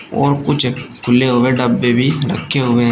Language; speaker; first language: Hindi; native; Hindi